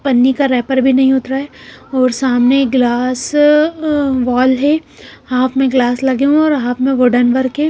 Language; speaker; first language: Hindi; non-native, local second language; Punjabi